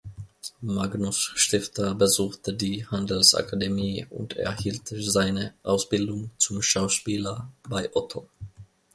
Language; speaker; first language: German; non-native, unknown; Finnish